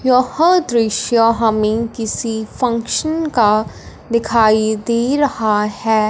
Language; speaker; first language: Hindi; non-native, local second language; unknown